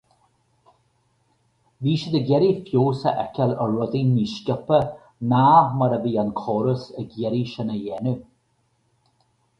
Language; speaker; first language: Irish; native; Irish